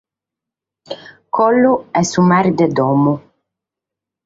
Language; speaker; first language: Sardinian; native; Sardinian